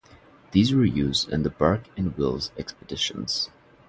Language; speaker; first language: English; non-native, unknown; Bangla